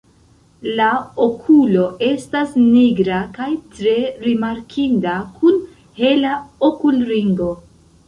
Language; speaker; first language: Esperanto; non-native, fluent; Central Kurdish